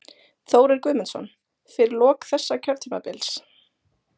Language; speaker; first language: Icelandic; native; Icelandic